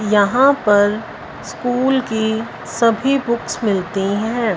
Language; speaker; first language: Hindi; non-native, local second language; Punjabi